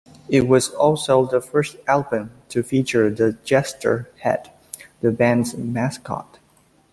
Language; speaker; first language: English; native; English